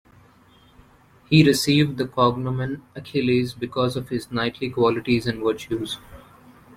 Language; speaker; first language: English; non-native, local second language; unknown